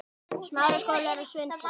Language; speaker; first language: Icelandic; native; Icelandic